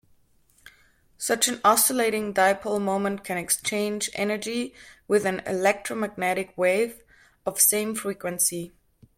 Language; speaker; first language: English; non-native, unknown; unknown